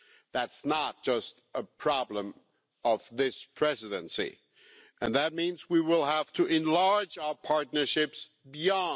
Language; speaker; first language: English; non-native, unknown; German